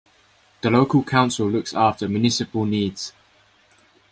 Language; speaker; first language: English; native; English